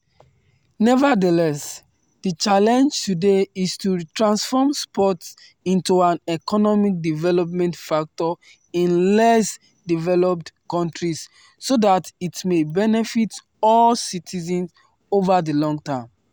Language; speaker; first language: English; non-native, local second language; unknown